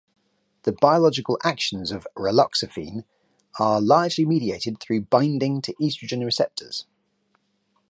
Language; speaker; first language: English; native; English